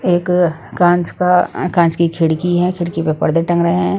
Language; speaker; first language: Hindi; non-native, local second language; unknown